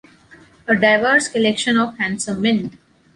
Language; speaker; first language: English; non-native, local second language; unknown